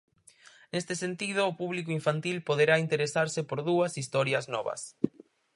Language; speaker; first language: Galician; native; Galician